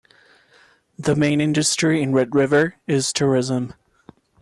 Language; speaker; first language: English; non-native, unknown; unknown